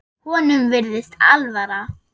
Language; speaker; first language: Icelandic; non-native, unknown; German